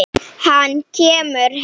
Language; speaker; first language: Icelandic; non-native, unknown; Slovenian